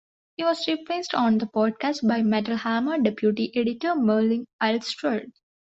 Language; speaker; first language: English; non-native, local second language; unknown